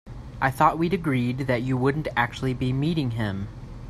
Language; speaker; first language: English; native; English